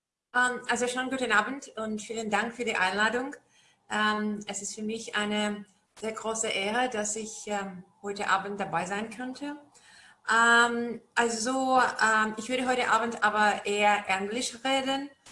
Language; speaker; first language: German; non-native, fluent; Russian